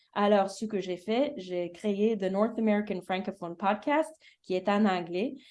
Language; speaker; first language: French; early bilingual, heritage; English